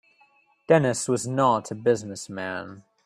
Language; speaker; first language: English; native; English